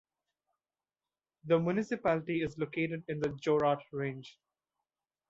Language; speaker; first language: English; non-native, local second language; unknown